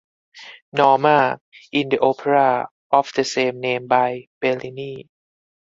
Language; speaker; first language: English; non-native, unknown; Thai